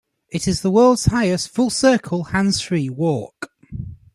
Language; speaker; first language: English; native; English